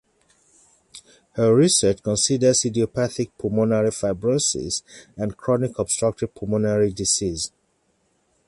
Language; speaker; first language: English; native; English